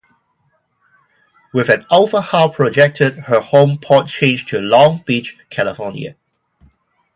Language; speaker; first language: English; non-native, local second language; Cantonese